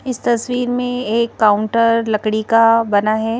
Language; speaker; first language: Hindi; native; Hindi